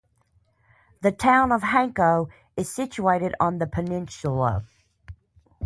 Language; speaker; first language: English; native; English